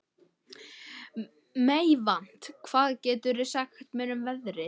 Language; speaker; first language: Icelandic; native; Icelandic